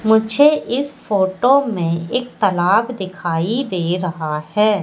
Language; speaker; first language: Hindi; native; Hindi